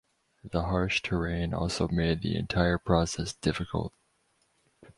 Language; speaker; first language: English; native; English